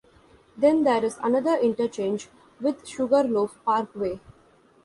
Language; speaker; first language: English; non-native, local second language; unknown